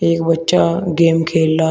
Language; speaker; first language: Hindi; native; Hindi